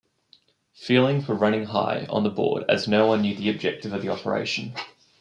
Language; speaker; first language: English; native; English